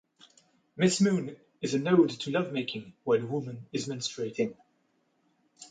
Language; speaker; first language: English; non-native, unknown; French